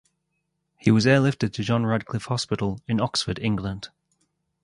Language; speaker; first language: English; native; English